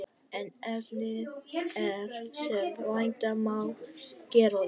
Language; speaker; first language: Icelandic; non-native, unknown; Vietnamese